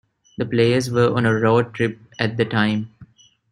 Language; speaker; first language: English; non-native, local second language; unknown